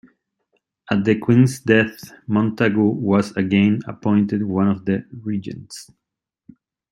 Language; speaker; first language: English; non-native, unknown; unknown